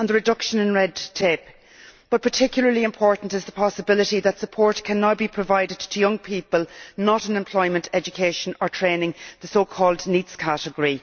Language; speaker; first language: English; native; English